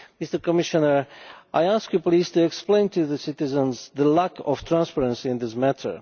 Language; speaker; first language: English; non-native, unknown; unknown